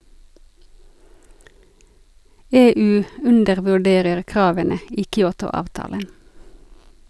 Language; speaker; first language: Norwegian; non-native, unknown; Finnish